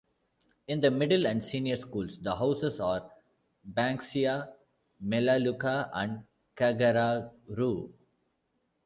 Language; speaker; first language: English; non-native, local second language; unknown